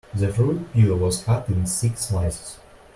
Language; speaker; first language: English; non-native, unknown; Russian